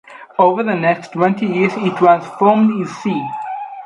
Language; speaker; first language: English; non-native, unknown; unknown